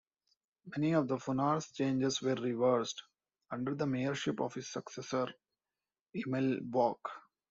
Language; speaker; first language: English; non-native, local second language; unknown